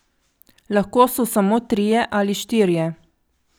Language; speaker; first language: Slovenian; native; Slovenian